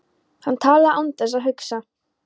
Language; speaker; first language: Icelandic; non-native, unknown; Polish